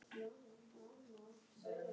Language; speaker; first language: Icelandic; non-native, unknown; Polish